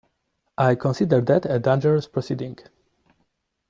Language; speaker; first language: English; non-native, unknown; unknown